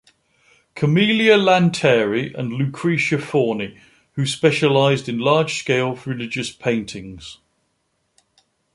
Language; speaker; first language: English; native; English